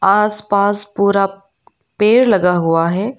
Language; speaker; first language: Hindi; non-native, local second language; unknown